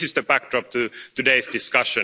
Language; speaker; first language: English; non-native, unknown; Finnish